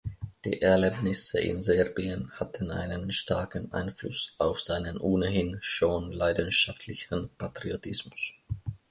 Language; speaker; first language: German; non-native, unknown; Finnish